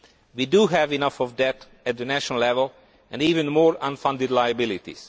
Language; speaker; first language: English; non-native, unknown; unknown